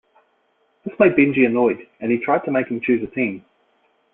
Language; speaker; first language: English; native; English